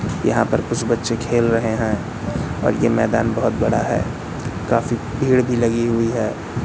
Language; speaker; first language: Hindi; native; Hindi